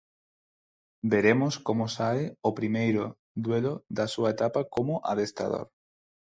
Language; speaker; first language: Galician; non-native, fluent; Spanish